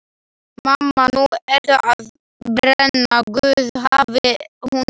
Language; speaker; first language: Icelandic; non-native, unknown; Slovak